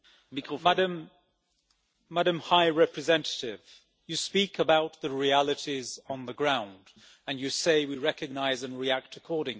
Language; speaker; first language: English; native; English